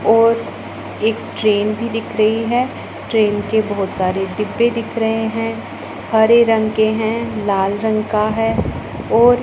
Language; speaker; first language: Hindi; non-native, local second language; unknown